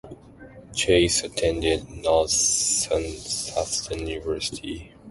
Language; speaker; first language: English; non-native, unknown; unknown